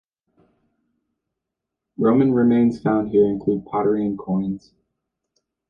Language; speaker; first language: English; native; English